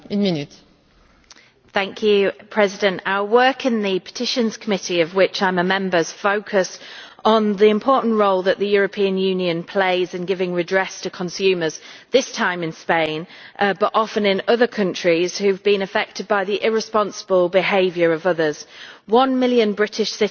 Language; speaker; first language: English; native; English